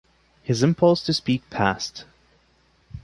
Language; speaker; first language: English; non-native, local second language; French